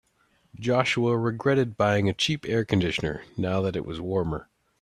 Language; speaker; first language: English; native; English